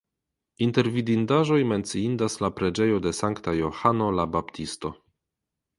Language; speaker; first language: Esperanto; non-native, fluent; Polish